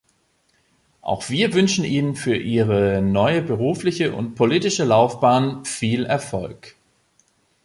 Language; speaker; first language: German; native; German